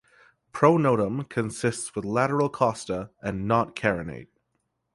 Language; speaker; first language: English; native; English